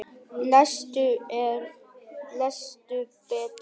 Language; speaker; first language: Icelandic; non-native, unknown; Vietnamese